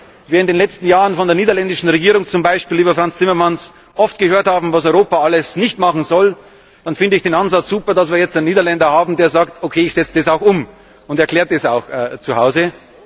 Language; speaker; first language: German; native; German